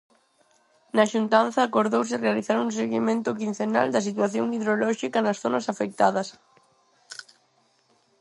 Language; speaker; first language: Galician; non-native, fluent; Spanish